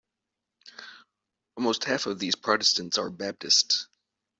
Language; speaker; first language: English; native; English